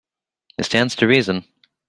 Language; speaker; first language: English; native; English